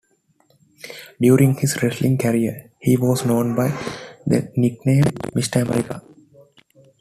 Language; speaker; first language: English; non-native, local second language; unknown